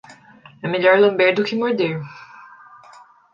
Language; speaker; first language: Portuguese; native; Portuguese